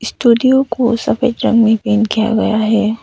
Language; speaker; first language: Hindi; non-native, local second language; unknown